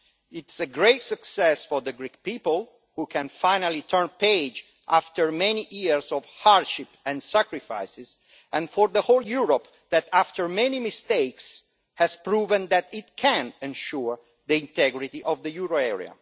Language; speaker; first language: English; non-native, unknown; Italian